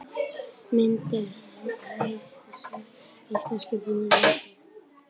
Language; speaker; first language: Icelandic; native; Icelandic